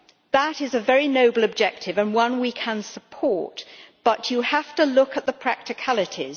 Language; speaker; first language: English; native; English